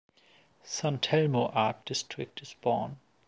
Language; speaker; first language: English; non-native, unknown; German